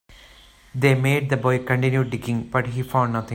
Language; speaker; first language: English; non-native, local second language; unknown